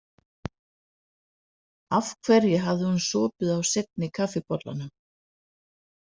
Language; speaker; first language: Icelandic; non-native, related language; Danish